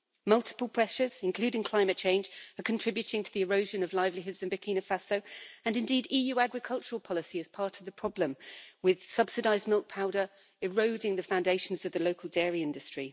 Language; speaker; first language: English; native; English